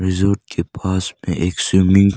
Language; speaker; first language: Hindi; early bilingual, other home language; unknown